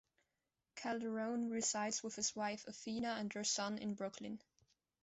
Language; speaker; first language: English; non-native, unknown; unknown